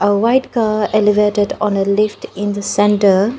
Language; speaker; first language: English; non-native, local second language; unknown